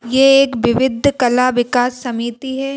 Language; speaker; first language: Hindi; native; Hindi